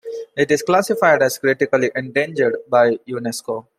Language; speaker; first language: English; non-native, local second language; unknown